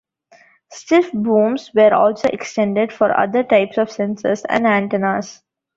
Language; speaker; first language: English; non-native, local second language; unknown